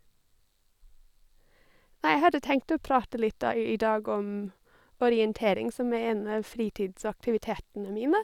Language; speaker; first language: Norwegian; non-native, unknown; English